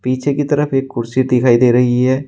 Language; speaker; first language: Hindi; native; Hindi